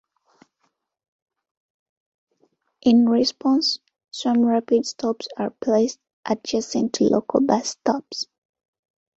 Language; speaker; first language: English; non-native, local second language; Ganda